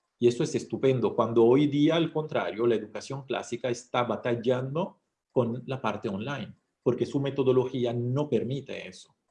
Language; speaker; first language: Spanish; non-native, fluent; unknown